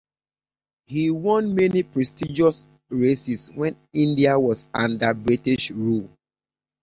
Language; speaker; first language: English; native; English